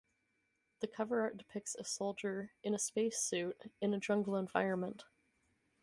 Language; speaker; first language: English; native; English